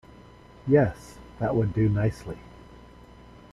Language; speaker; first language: English; native; English